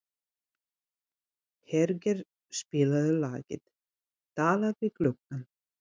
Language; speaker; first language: Icelandic; non-native, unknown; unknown